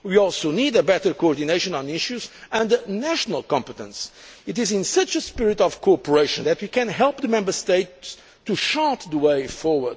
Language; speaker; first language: English; non-native, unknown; Portuguese